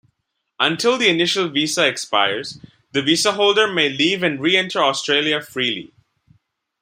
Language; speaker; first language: English; non-native, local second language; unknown